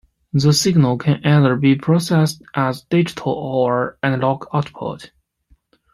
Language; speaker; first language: English; non-native, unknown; Chinese